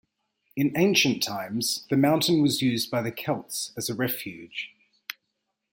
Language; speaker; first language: English; native; English